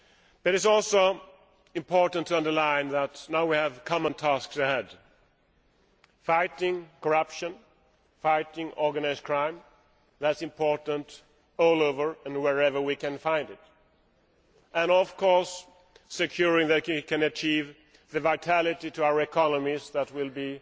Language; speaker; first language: English; non-native, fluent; Swedish